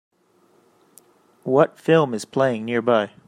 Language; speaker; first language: English; native; English